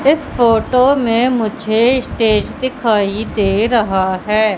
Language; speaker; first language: Hindi; native; Hindi